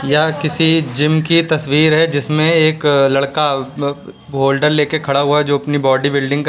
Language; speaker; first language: Hindi; native; Hindi